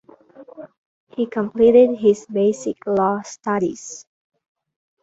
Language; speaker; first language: English; non-native, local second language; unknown